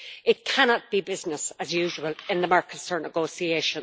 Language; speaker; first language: English; native; English